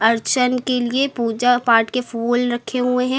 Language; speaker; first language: Hindi; native; Hindi